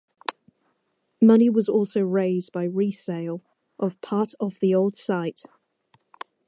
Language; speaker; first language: English; native; English